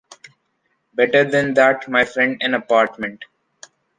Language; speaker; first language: English; non-native, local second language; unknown